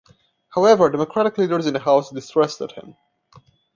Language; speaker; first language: English; non-native, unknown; Portuguese